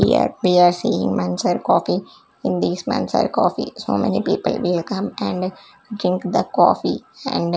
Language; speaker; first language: English; non-native, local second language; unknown